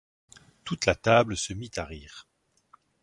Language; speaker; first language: French; native; French